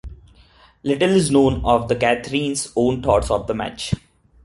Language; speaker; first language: English; non-native, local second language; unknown